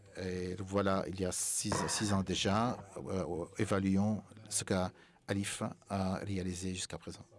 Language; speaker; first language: French; non-native, fluent; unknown